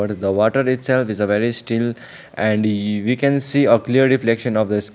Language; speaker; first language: English; non-native, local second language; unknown